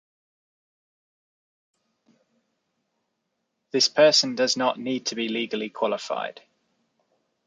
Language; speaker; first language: English; native; English